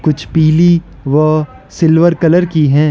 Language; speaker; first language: Hindi; non-native, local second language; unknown